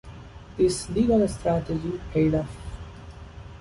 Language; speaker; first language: English; non-native, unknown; Persian